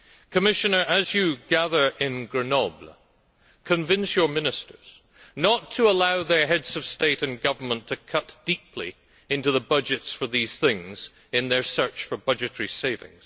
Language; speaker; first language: English; native; English